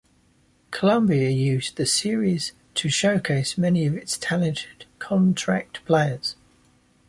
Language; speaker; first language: English; native; English